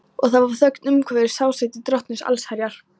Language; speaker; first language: Icelandic; non-native, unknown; Polish